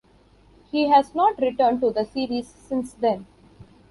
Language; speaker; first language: English; non-native, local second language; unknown